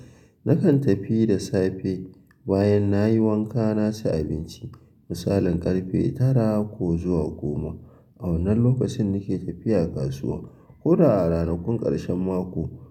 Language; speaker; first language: Hausa; native; Hausa